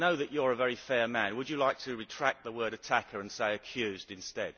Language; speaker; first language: English; native; English